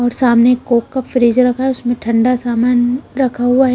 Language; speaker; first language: Hindi; non-native, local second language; Punjabi